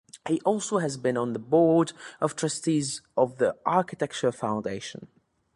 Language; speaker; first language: English; native; English